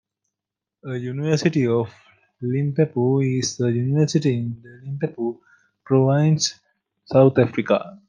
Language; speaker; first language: English; native; English